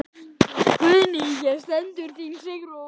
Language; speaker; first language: Icelandic; native; Icelandic